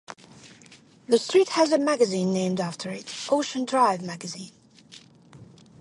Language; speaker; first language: English; non-native, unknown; Ukrainian